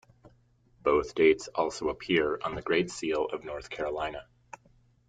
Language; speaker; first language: English; native; English